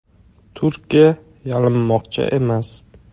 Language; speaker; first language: Uzbek; native; Uzbek